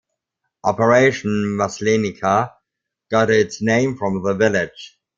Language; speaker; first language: English; non-native, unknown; German